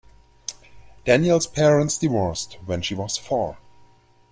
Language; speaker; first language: English; non-native, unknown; German